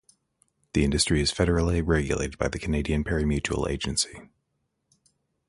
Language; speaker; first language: English; native; English